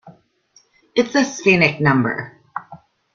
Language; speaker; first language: English; native; English